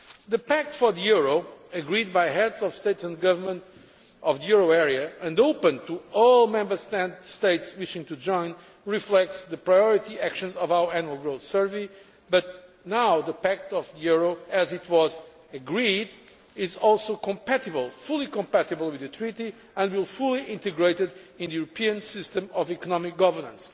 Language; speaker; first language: English; non-native, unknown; Portuguese